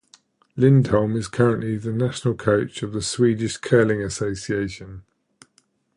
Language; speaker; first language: English; native; English